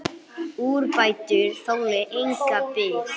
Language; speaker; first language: Icelandic; non-native, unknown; English